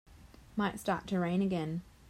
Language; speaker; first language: English; native; English